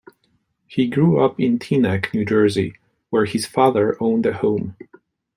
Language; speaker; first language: English; non-native, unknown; Polish